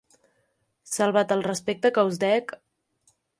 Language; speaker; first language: Catalan; native; Catalan